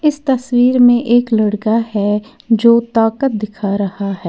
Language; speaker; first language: Hindi; native; Hindi